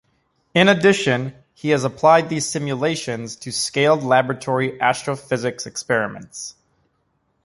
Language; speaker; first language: English; native; English